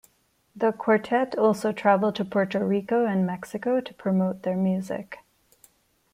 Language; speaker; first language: English; non-native, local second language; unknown